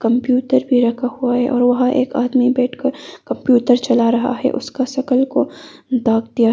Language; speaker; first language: Hindi; non-native, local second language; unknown